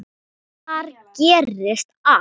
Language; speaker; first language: Icelandic; non-native, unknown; Thai